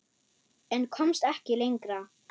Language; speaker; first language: Icelandic; non-native, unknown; German